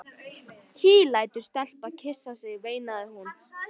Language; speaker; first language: Icelandic; native; Icelandic